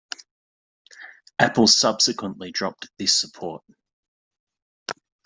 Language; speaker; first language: English; native; English